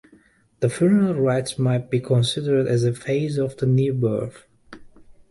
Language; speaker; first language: English; native; English